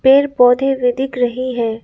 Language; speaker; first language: Hindi; non-native, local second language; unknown